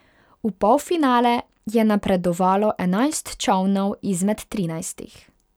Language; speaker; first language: Slovenian; non-native, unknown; Hungarian